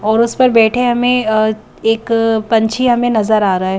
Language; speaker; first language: Hindi; native; Hindi